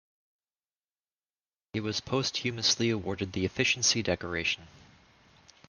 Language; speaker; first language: English; native; English